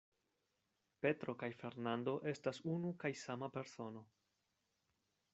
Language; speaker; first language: Esperanto; non-native, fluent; Spanish